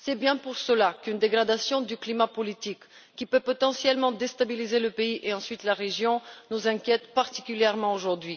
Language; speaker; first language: French; non-native, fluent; Bulgarian